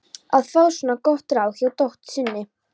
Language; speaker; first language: Icelandic; non-native, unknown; Polish